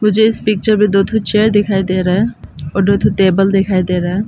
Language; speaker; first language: Hindi; non-native, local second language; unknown